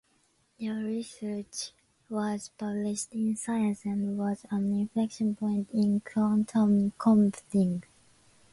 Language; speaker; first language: English; non-native, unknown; Japanese